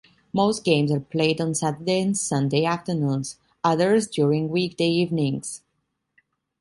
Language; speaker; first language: English; non-native, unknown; Italian